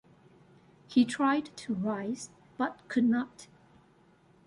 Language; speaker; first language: English; non-native, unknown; Chinese